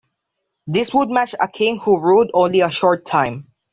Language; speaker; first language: English; non-native, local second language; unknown